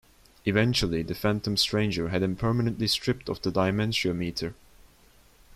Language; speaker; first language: English; non-native, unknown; Turkish